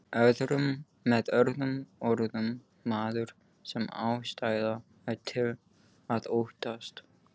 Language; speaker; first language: Icelandic; non-native, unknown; English